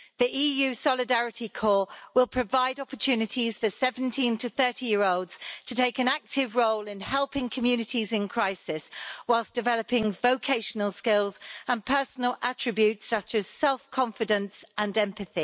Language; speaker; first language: English; native; English